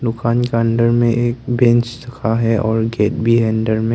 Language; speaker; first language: Hindi; non-native, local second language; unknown